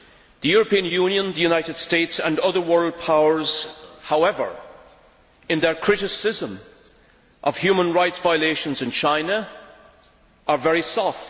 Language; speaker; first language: English; native; English